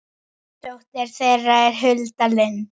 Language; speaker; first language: Icelandic; native; Icelandic